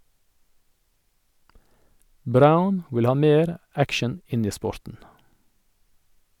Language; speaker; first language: Norwegian; native; Norwegian